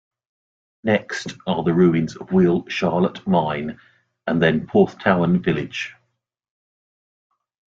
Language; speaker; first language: English; native; English